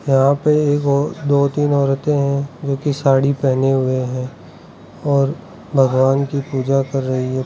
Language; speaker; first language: Hindi; non-native, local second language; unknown